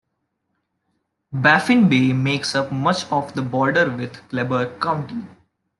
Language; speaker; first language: English; non-native, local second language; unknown